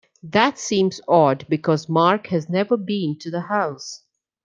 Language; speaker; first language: English; non-native, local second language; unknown